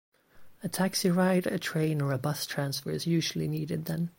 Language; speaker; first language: English; native; English